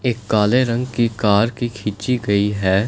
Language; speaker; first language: Hindi; non-native, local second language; Punjabi